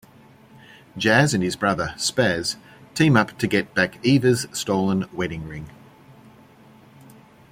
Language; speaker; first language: English; native; English